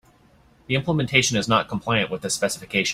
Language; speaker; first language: English; native; English